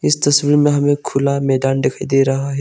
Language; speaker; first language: Hindi; early bilingual, other home language; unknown